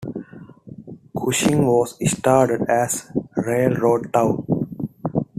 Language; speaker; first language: English; non-native, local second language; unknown